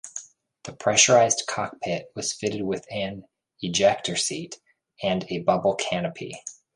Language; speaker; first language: English; native; English